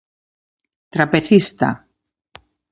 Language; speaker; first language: Galician; native; Galician